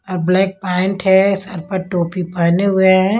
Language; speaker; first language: Hindi; non-native, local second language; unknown